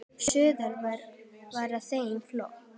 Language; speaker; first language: Icelandic; native; Icelandic